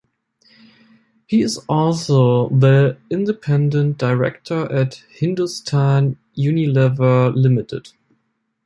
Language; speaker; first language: English; non-native, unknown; German